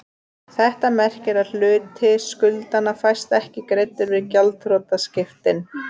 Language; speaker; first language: Icelandic; native; Icelandic